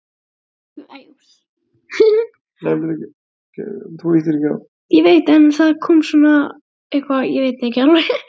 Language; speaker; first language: Icelandic; native; Icelandic